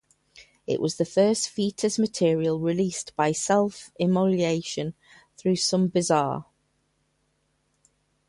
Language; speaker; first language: English; native; English